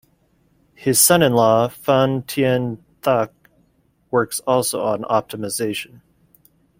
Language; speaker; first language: English; native; English